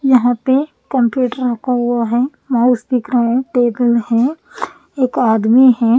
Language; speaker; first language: Hindi; non-native, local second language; Punjabi